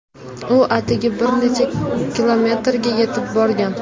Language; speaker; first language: Uzbek; native; Uzbek